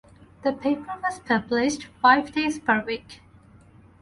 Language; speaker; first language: English; non-native, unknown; Bangla